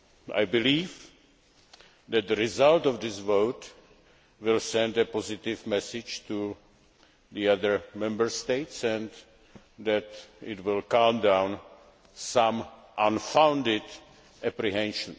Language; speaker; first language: English; non-native, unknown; Czech